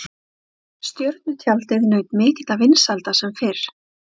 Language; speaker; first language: Icelandic; native; Icelandic